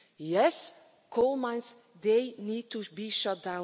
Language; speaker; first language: English; non-native, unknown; Dutch